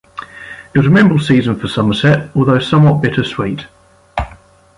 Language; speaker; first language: English; native; English